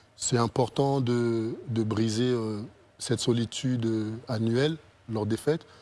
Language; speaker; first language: French; early bilingual, other home language; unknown